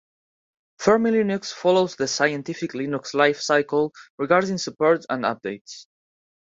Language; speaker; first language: English; non-native, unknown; Spanish